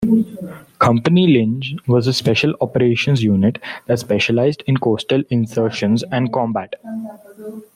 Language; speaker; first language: English; non-native, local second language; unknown